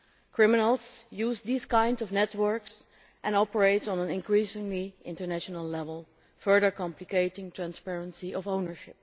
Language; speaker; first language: English; non-native, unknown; Dutch